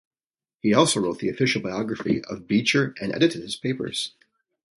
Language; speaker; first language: English; native; English